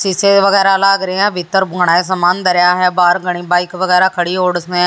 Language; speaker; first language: Hindi; native; Hindi